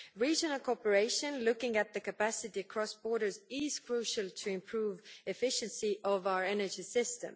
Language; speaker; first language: English; non-native, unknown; Estonian